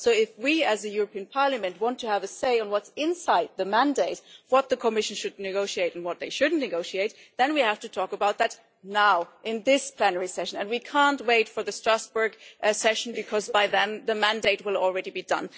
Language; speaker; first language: English; non-native, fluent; German